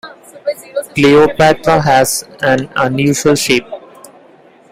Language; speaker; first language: English; non-native, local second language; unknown